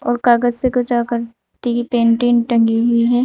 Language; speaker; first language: Hindi; native; Hindi